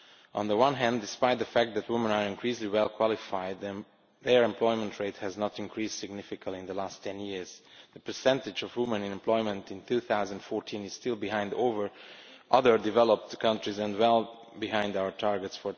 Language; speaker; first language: English; non-native, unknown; Romanian